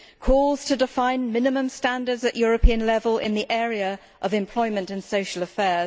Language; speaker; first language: English; native; English